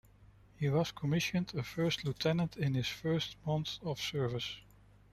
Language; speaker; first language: English; non-native, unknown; Dutch